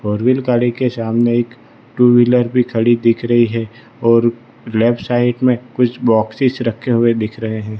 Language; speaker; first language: Hindi; non-native, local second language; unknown